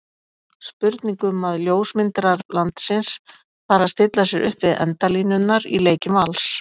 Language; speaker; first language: Icelandic; native; Icelandic